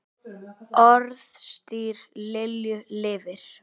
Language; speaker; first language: Icelandic; native; Icelandic